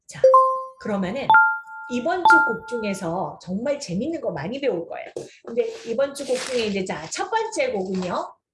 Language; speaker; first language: Korean; native; Korean